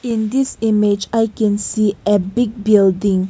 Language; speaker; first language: English; non-native, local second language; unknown